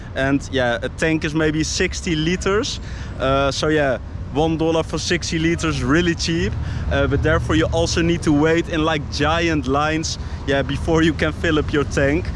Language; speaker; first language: English; non-native, fluent; Dutch